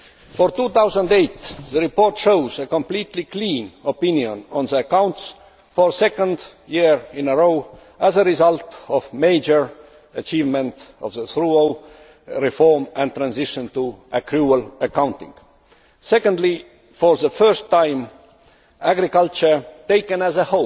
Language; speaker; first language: English; non-native, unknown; Estonian